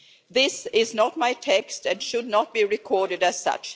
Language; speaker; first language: English; non-native, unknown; Swedish